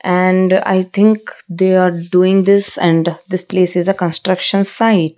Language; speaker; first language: English; non-native, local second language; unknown